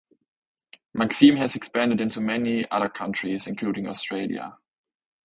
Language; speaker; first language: English; non-native, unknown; German